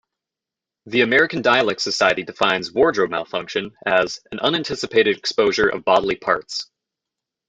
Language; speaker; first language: English; native; English